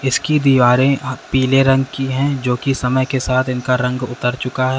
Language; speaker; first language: Hindi; native; Hindi